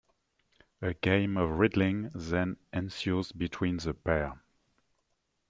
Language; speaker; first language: English; non-native, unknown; French